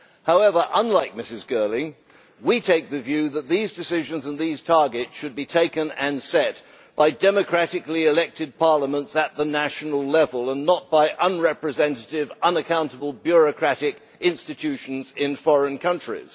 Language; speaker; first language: English; native; English